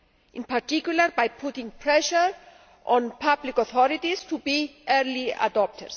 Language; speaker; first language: English; non-native, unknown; Greek